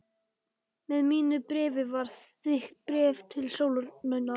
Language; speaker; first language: Icelandic; non-native, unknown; Polish